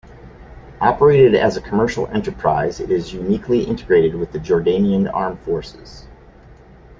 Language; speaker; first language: English; native; English